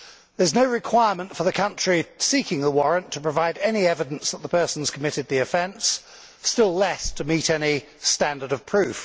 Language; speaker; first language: English; native; English